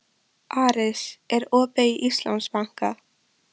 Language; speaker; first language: Icelandic; non-native, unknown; Polish